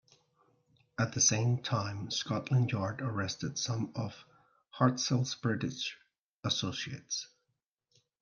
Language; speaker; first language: English; non-native, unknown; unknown